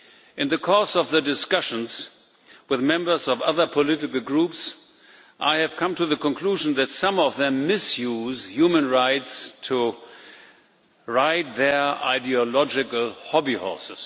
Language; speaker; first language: English; non-native, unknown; German